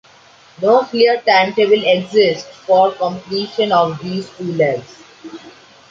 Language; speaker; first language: English; non-native, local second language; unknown